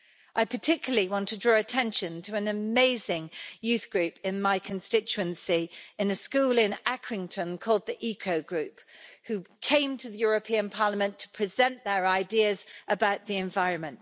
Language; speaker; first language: English; native; English